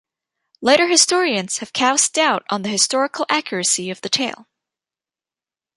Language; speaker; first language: English; native; English